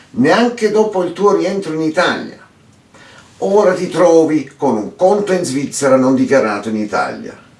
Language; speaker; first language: Italian; early bilingual, heritage; Italian